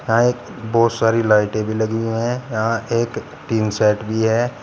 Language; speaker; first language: Hindi; native; Hindi